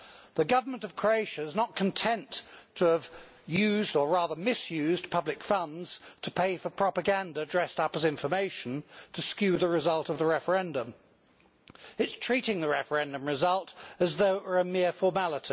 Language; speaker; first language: English; native; English